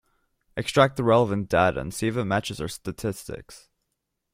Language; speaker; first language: English; native; English